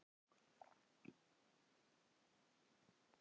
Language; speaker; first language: Icelandic; non-native, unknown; Filipino